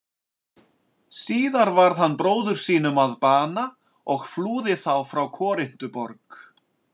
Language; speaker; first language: Icelandic; native; Icelandic